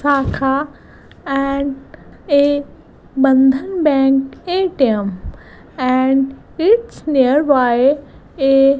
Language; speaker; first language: English; non-native, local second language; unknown